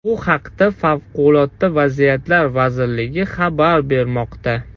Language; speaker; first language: Uzbek; non-native, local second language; Russian